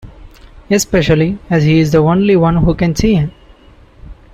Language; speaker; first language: English; non-native, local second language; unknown